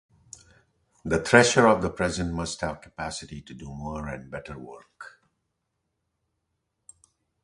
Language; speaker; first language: English; non-native, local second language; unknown